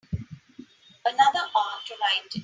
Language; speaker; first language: English; non-native, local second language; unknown